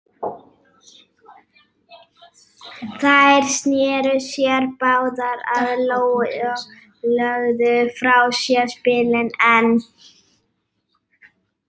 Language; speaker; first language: Icelandic; native; Icelandic